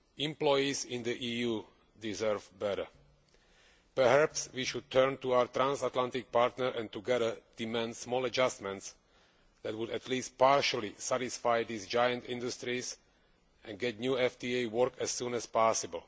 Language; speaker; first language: English; non-native, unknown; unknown